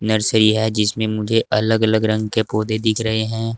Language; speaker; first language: Hindi; native; Hindi